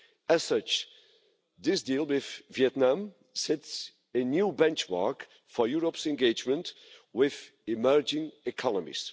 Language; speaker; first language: English; non-native, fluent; Dutch